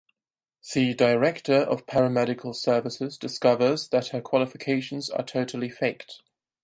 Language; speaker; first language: English; non-native, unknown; German